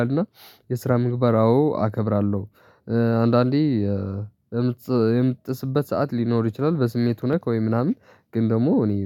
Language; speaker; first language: Amharic; non-native, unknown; Tigrinya